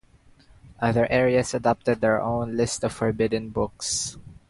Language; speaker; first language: English; non-native, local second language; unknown